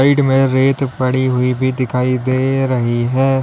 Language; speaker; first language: Hindi; native; Hindi